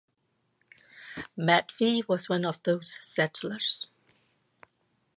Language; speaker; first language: English; non-native, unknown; Cantonese